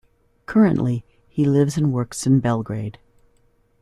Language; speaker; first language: English; native; English